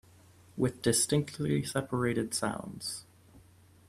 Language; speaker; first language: English; native; English